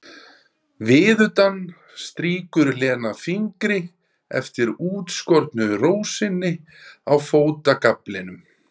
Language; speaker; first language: Icelandic; native; Icelandic